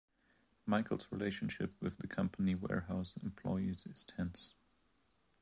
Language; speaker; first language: English; non-native, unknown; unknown